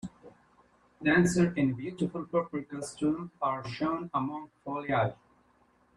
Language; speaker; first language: English; native; English